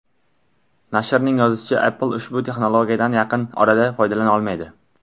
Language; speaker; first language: Uzbek; non-native, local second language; Tajik